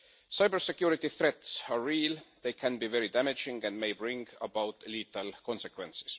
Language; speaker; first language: English; non-native, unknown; Estonian